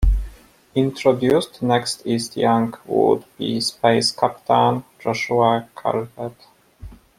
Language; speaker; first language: English; non-native, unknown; Polish